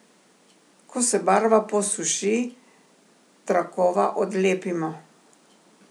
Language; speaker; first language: Slovenian; native; Slovenian